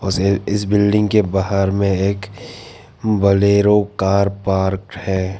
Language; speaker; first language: Hindi; non-native, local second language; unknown